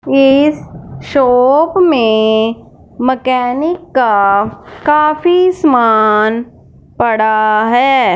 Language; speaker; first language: Hindi; non-native, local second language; Punjabi